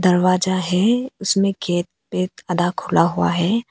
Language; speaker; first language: Hindi; early bilingual, other home language; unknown